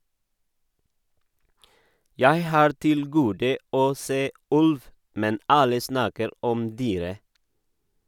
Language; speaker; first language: Norwegian; non-native, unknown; Oromo